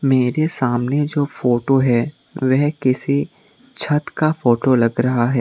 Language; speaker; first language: Hindi; non-native, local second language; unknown